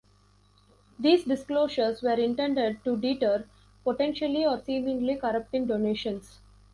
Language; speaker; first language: English; non-native, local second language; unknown